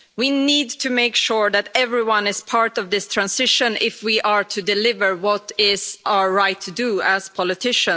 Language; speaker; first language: English; non-native, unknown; Swedish